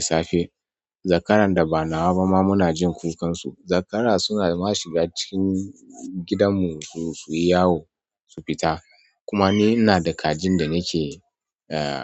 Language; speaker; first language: Hausa; non-native, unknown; Yoruba